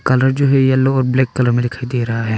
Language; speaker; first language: Hindi; non-native, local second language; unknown